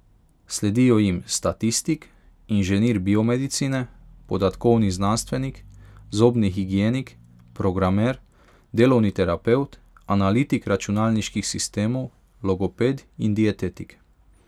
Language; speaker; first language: Slovenian; non-native, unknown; Hungarian